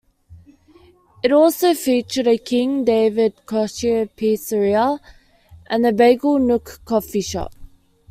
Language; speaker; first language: English; native; English